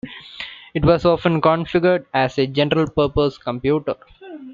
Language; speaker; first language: English; non-native, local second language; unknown